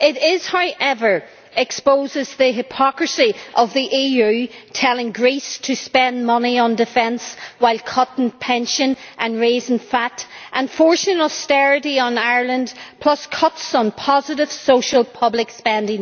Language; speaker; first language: English; native; English